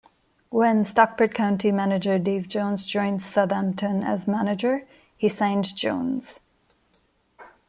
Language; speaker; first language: English; non-native, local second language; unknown